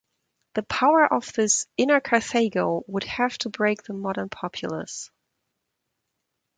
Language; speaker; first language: English; non-native, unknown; German